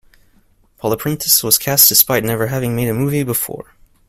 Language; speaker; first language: English; native; English